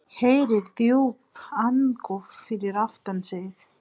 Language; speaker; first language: Icelandic; non-native, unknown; Nepali